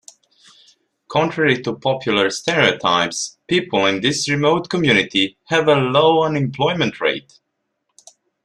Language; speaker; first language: English; native; English